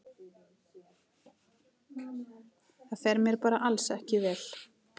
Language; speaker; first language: Icelandic; native; Icelandic